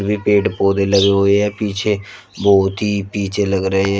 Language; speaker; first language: Hindi; native; Hindi